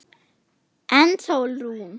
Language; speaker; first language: Icelandic; non-native, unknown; German